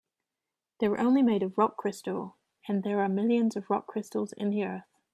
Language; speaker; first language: English; native; English